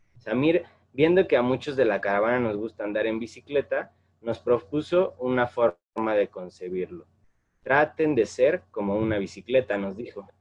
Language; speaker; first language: Spanish; native; Spanish